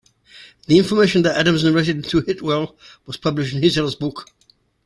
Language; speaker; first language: English; native; English